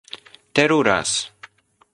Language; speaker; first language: Esperanto; non-native, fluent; Polish